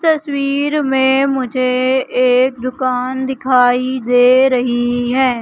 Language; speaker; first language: Hindi; native; Hindi